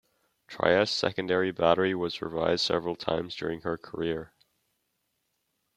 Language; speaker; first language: English; native; English